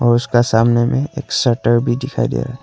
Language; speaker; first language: Hindi; non-native, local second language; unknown